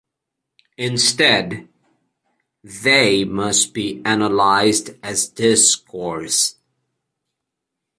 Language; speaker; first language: English; native; English